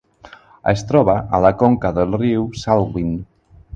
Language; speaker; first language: Catalan; non-native, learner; Spanish